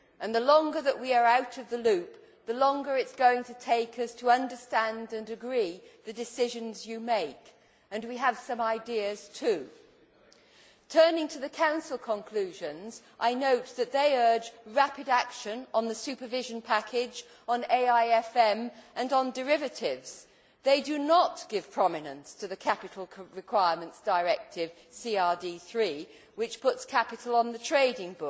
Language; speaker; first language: English; native; English